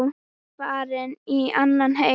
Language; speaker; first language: Icelandic; native; Icelandic